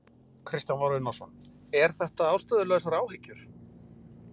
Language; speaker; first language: Icelandic; native; Icelandic